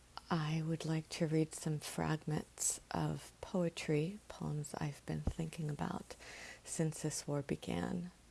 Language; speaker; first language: English; native; English